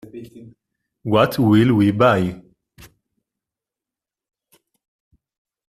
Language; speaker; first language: English; non-native, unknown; Hebrew